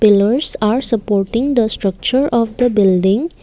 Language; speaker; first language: English; non-native, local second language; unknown